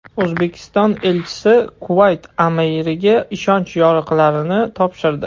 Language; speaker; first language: Uzbek; non-native, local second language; Russian